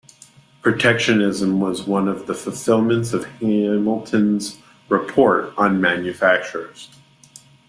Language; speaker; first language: English; native; English